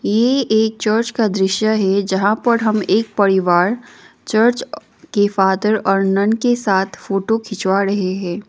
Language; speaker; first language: Hindi; non-native, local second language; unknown